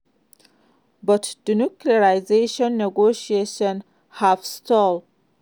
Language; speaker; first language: English; non-native, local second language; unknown